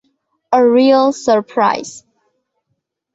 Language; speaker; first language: English; non-native, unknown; Bangla